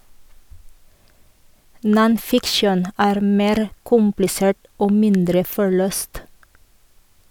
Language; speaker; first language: Norwegian; non-native, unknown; Filipino